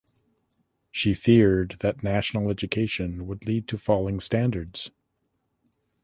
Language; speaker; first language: English; native; English